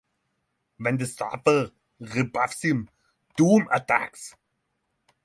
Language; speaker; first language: English; non-native, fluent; Norwegian